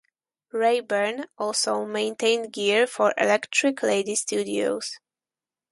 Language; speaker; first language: English; non-native, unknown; Polish